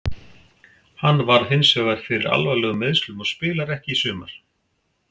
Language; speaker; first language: Icelandic; native; Icelandic